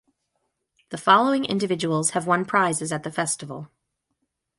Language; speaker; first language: English; native; English